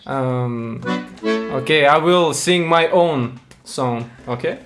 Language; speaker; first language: English; non-native, learner; Russian